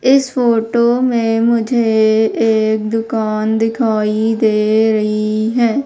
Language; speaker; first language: Hindi; native; Hindi